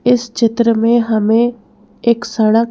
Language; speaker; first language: Hindi; native; Hindi